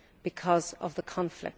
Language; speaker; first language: English; native; English